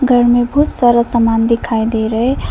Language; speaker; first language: Hindi; non-native, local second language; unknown